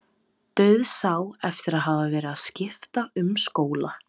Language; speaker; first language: Icelandic; non-native, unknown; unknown